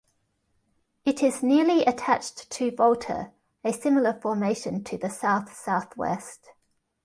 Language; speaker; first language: English; native; English